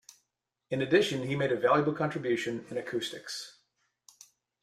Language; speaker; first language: English; native; English